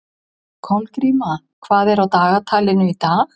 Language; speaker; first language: Icelandic; native; Icelandic